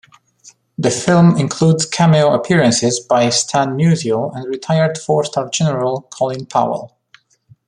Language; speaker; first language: English; non-native, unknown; Romanian